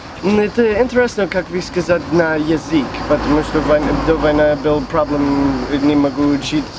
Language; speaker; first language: Russian; non-native, learner; English